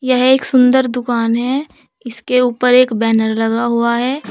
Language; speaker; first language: Hindi; native; Hindi